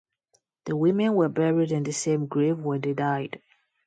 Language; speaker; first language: English; non-native, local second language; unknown